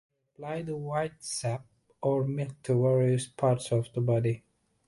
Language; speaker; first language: English; native; English